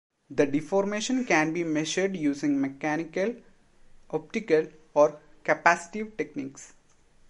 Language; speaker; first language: English; non-native, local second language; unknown